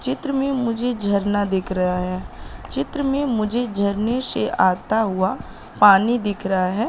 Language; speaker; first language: Hindi; native; Hindi